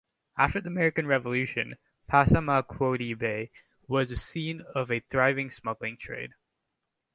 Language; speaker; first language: English; native; English